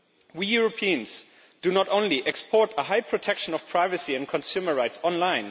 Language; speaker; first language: English; non-native, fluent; German